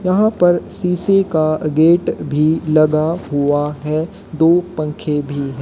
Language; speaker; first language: Hindi; native; Hindi